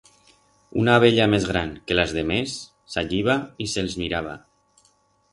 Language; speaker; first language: Aragonese; non-native, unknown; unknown